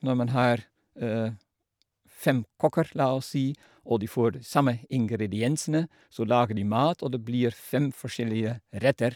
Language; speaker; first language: Norwegian; non-native, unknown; Dutch